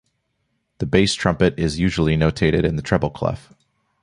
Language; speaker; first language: English; native; English